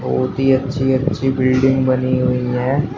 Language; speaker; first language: Hindi; native; Hindi